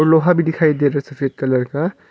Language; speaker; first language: Hindi; non-native, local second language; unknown